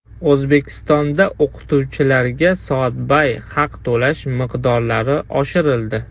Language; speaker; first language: Uzbek; non-native, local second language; Russian